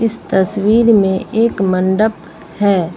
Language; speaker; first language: Hindi; native; Hindi